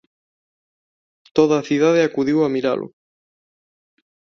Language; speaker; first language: Galician; non-native, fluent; Spanish